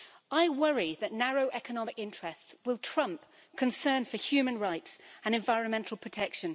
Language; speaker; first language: English; native; English